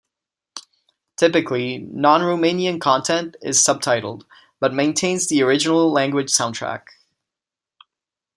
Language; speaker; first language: English; non-native, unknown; Czech